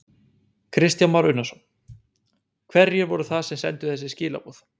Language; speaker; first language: Icelandic; native; Icelandic